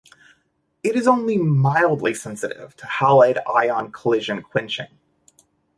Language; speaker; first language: English; native; English